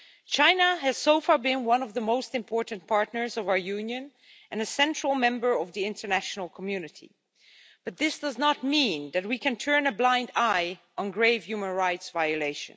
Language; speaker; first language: English; non-native, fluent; Dutch